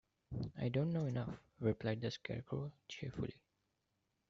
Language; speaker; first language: English; non-native, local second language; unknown